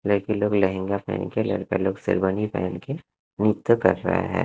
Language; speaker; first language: Hindi; non-native, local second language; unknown